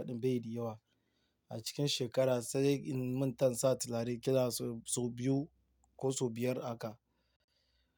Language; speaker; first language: Hausa; non-native, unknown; Yoruba